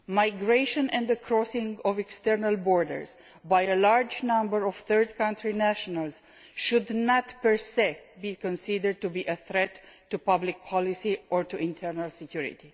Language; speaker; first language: English; non-native, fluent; Romanian